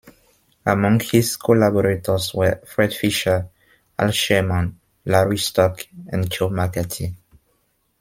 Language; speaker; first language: English; non-native, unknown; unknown